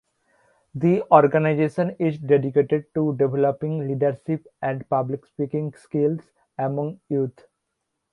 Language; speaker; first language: English; non-native, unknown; Bangla